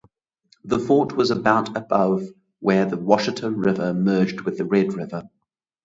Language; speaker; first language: English; native; English